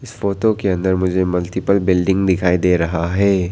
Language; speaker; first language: Hindi; non-native, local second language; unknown